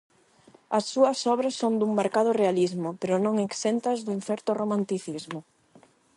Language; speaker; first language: Galician; non-native, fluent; Spanish